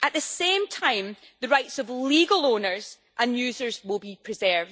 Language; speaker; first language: English; native; English